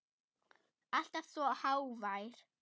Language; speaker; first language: Icelandic; non-native, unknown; German